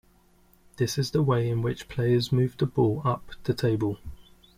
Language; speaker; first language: English; native; English